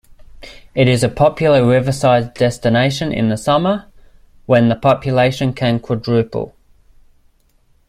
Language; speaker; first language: English; native; English